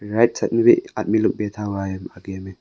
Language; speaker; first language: Hindi; early bilingual, other home language; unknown